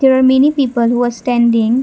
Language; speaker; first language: English; non-native, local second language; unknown